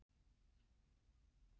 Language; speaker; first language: Icelandic; non-native, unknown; German